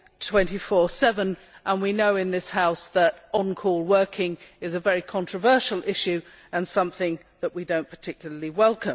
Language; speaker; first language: English; native; English